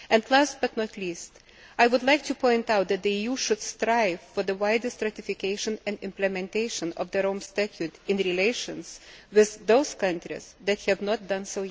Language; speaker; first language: English; non-native, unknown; Lithuanian